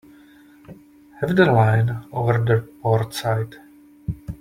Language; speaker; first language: English; non-native, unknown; Czech